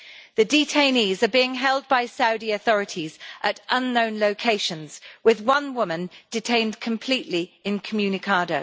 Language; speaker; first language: English; native; English